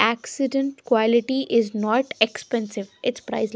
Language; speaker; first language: English; non-native, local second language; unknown